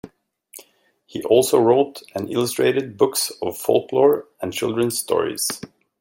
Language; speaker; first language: English; native; English